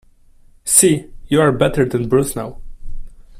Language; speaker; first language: English; non-native, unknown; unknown